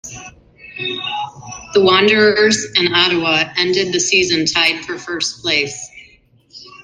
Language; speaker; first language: English; non-native, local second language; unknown